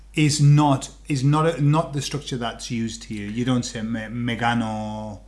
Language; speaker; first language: English; native; English